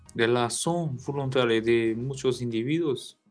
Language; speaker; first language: Spanish; non-native, related language; Portuguese